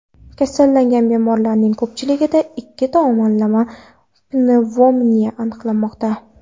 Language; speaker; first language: Uzbek; non-native, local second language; Kara-Kalpak